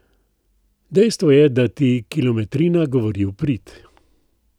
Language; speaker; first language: Slovenian; native; Slovenian